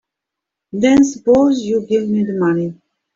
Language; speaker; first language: English; native; English